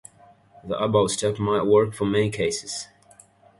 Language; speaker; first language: English; native; English